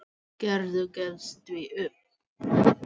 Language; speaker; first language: Icelandic; non-native, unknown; Filipino